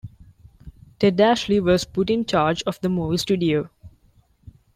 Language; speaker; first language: English; non-native, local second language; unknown